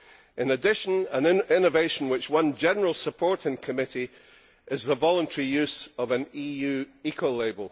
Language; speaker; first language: English; native; English